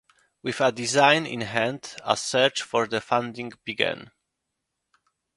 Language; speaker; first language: English; non-native, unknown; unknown